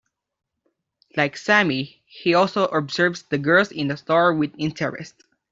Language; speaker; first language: English; non-native, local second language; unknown